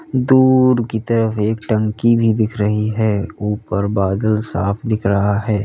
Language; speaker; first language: Hindi; native; Hindi